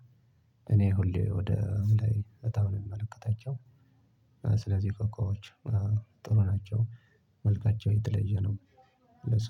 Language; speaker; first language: Amharic; non-native, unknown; Tigrinya